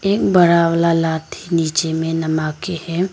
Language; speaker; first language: Hindi; non-native, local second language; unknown